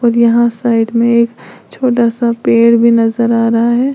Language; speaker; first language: Hindi; native; Hindi